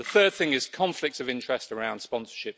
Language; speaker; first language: English; native; English